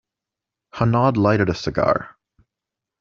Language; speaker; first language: English; native; English